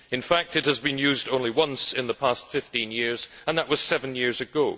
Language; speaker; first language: English; native; English